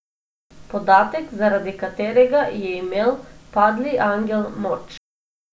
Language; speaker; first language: Slovenian; non-native, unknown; Macedonian